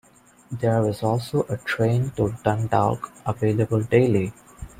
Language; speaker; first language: English; non-native, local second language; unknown